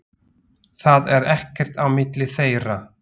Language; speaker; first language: Icelandic; non-native, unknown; Slovak